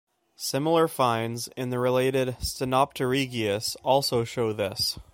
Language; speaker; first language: English; native; English